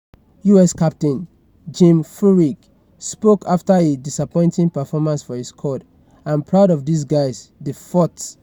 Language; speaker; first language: English; non-native, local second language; Yoruba